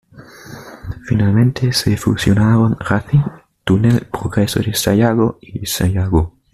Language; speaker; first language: Spanish; native; Spanish